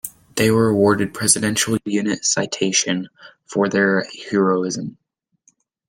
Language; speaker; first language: English; native; English